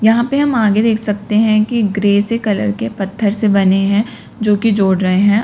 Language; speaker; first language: Hindi; native; Hindi